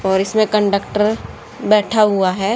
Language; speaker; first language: Hindi; native; Hindi